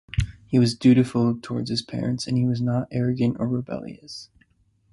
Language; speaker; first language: English; native; English